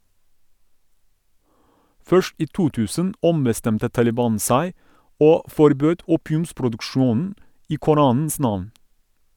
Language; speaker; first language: Norwegian; non-native, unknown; Turkish